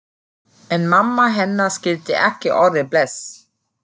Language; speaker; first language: Icelandic; non-native, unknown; German